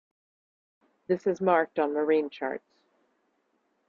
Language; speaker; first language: English; native; English